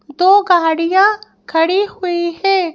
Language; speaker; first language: Hindi; native; Hindi